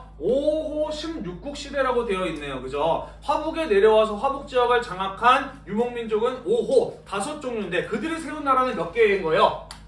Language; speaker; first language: Korean; native; Korean